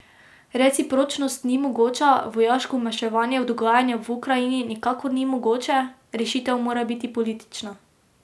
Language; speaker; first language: Slovenian; native; Slovenian